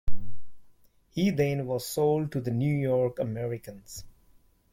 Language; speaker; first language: English; non-native, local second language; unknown